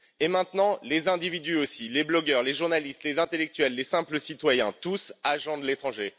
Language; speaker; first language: French; native; French